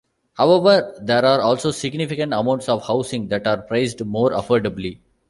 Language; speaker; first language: English; non-native, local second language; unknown